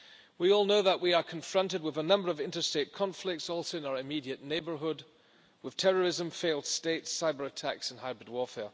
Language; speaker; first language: English; non-native, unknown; German